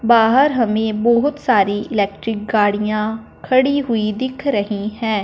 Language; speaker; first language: Hindi; non-native, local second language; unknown